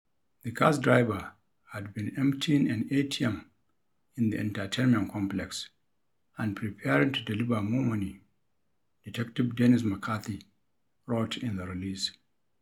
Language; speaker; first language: English; non-native, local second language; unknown